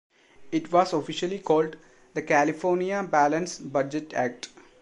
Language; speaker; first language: English; non-native, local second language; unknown